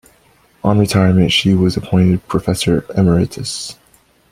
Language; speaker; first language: English; native; English